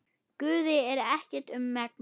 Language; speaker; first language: Icelandic; non-native, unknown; German